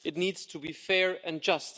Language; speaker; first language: English; non-native, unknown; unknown